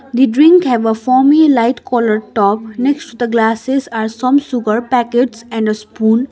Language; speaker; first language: English; non-native, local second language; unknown